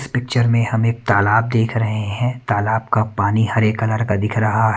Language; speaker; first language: Hindi; native; Hindi